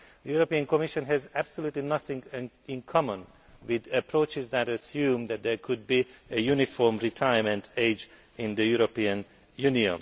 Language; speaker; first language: English; non-native, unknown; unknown